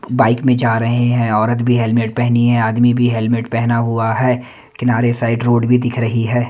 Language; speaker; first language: Hindi; native; Hindi